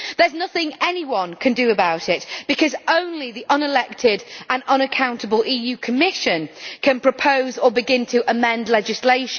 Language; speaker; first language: English; native; English